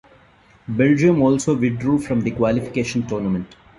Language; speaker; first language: English; non-native, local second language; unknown